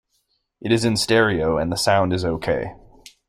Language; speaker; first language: English; native; English